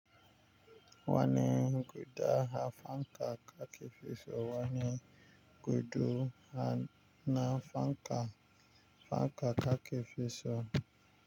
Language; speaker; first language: Hausa; native; Hausa